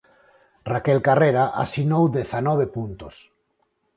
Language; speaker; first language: Galician; non-native, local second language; Spanish